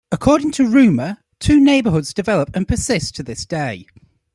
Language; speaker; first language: English; native; English